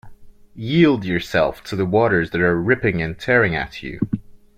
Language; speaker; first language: English; non-native, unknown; French